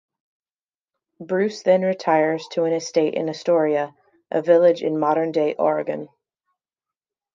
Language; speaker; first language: English; native; English